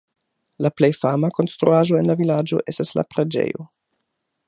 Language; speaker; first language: Esperanto; non-native, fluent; German